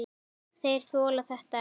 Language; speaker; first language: Icelandic; native; Icelandic